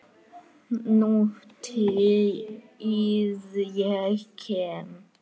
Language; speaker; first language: Icelandic; native; Icelandic